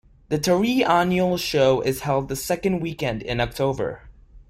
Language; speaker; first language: English; non-native, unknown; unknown